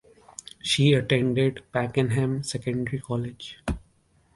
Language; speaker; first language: English; non-native, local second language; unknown